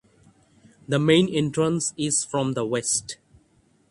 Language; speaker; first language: English; non-native, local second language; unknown